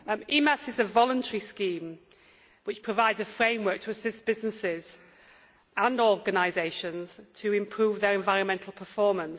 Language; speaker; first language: English; native; English